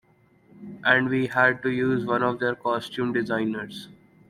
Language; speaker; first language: English; non-native, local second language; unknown